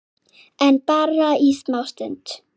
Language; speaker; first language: Icelandic; native; Icelandic